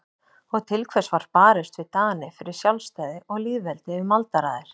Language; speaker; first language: Icelandic; native; Icelandic